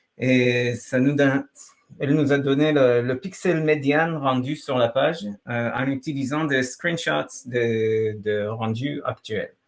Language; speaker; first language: French; non-native, fluent; Hebrew